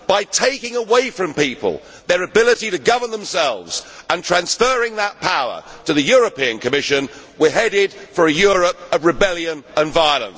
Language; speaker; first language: English; native; English